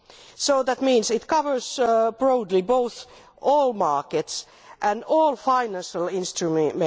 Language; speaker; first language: English; non-native, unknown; Finnish